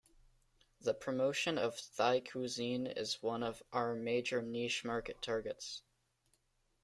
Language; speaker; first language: English; native; English